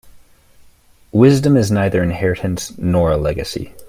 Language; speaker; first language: English; native; English